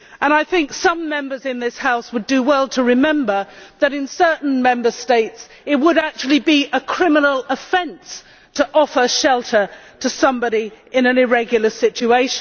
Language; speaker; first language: English; native; English